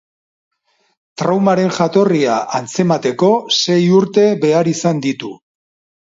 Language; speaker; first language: Basque; non-native, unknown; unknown